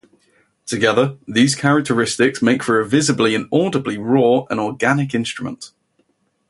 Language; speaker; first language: English; native; English